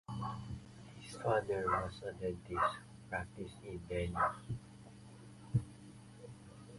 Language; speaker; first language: English; non-native, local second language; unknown